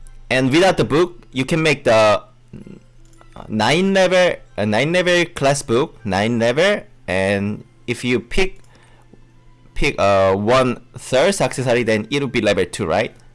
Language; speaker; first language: English; non-native, learner; Korean